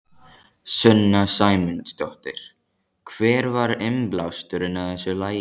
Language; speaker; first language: Icelandic; native; Icelandic